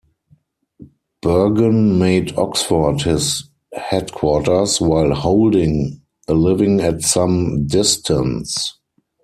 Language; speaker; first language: English; non-native, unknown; German